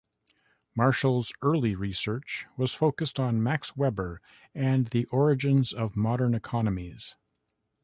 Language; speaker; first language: English; native; English